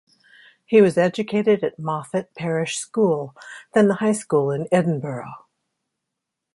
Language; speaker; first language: English; native; English